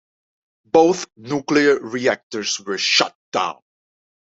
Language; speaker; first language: English; non-native, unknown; Dutch